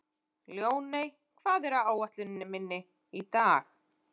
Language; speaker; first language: Icelandic; native; Icelandic